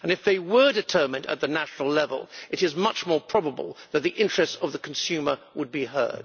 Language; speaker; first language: English; native; English